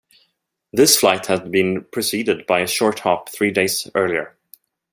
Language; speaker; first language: English; non-native, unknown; Swedish